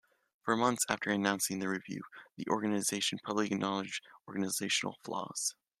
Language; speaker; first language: English; native; English